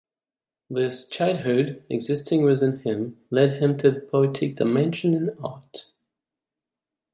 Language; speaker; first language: English; non-native, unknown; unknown